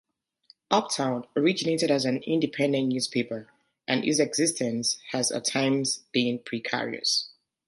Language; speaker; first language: English; native; English